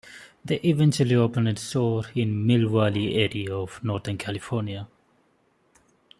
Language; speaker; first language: English; non-native, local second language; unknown